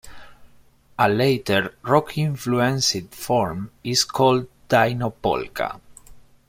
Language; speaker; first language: English; non-native, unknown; Spanish